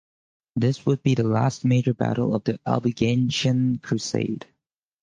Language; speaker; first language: English; native; English